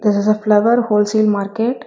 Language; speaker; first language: English; non-native, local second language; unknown